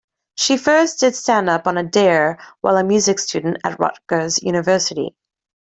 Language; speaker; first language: English; native; English